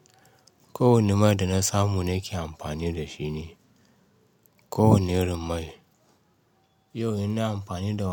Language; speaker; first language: Hausa; non-native, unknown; Yoruba